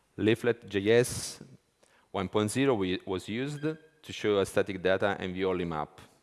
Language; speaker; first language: English; non-native, fluent; Italian